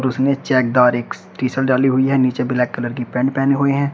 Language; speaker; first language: Hindi; native; Hindi